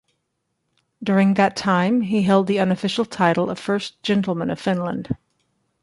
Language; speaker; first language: English; native; English